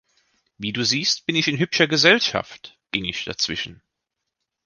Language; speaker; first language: German; native; German